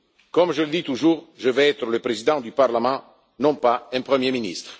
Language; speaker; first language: French; non-native, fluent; Italian